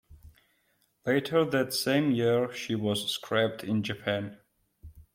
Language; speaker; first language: English; non-native, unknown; Georgian